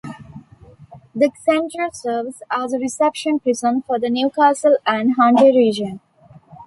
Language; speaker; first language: English; non-native, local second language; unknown